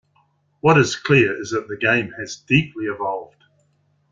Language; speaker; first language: English; native; English